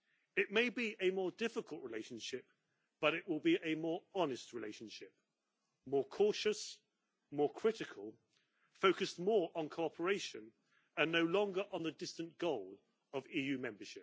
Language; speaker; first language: English; native; English